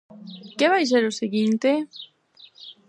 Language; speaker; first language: Galician; non-native, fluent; Spanish